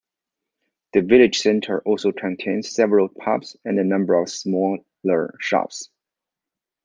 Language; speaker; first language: English; non-native, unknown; Chinese